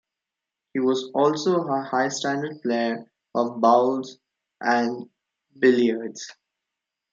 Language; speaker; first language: English; non-native, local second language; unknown